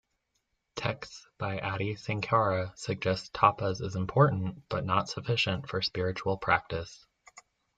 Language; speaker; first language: English; native; English